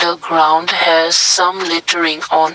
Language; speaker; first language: English; non-native, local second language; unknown